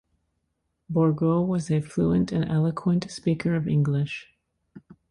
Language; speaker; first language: English; native; English